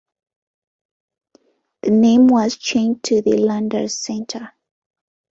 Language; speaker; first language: English; non-native, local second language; Ganda